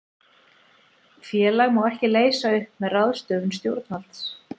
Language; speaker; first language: Icelandic; native; Icelandic